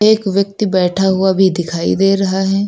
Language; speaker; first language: Hindi; native; Hindi